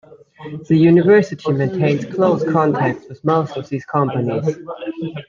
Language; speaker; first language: English; native; English